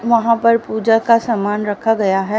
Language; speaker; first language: Hindi; native; Hindi